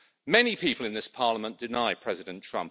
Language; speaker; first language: English; native; English